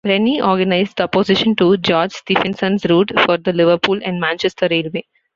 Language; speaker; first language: English; non-native, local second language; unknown